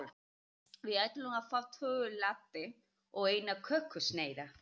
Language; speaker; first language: Icelandic; native; Icelandic